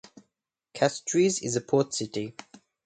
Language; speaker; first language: English; native; English